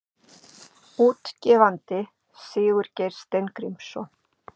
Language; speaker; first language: Icelandic; native; Icelandic